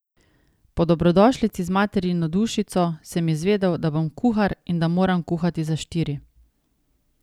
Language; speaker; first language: Slovenian; native; Slovenian